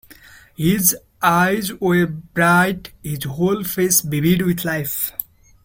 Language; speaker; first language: English; non-native, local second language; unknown